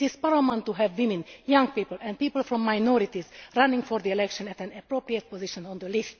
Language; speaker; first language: English; non-native, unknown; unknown